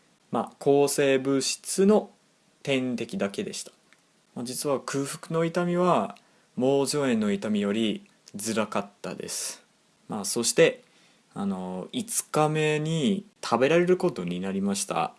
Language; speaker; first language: Japanese; non-native, fluent; English